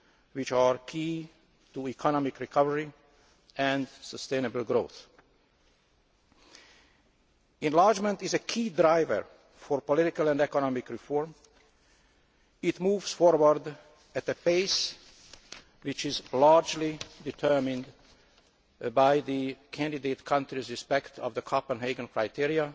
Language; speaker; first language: English; non-native, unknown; Hungarian